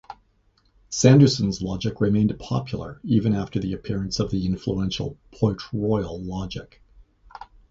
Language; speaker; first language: English; native; English